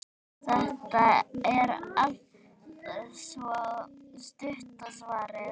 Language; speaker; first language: Icelandic; native; Icelandic